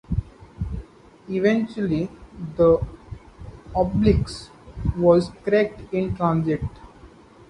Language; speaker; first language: English; non-native, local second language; Marathi